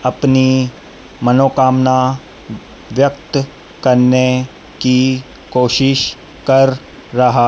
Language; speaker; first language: Hindi; native; Hindi